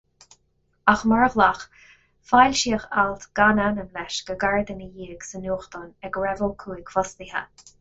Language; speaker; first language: Irish; non-native, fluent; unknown